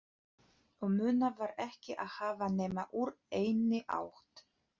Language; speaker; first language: Icelandic; non-native, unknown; Polish